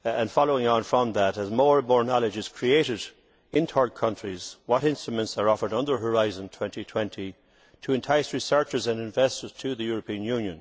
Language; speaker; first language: English; native; English